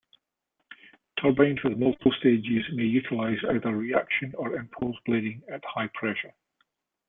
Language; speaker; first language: English; native; English